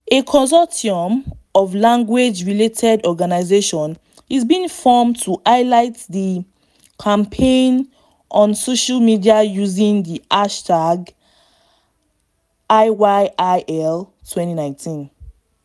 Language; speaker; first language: English; non-native, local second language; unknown